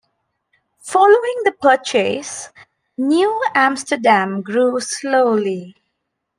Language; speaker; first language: English; non-native, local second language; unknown